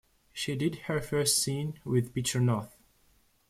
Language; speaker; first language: English; non-native, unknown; Russian